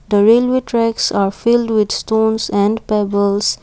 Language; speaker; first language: English; non-native, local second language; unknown